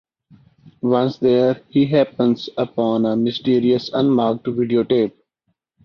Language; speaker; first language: English; non-native, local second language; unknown